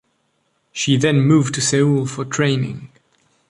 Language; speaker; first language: English; non-native, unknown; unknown